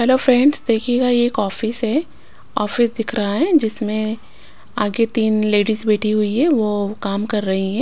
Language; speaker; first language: Hindi; non-native, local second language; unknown